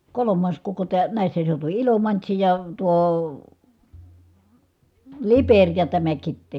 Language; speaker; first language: Finnish; native; Finnish